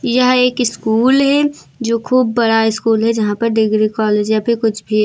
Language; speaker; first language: Hindi; native; Hindi